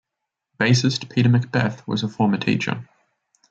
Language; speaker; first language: English; native; English